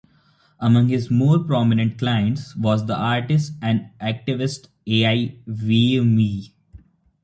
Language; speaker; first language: English; non-native, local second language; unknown